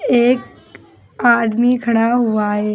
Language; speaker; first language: Hindi; native; Hindi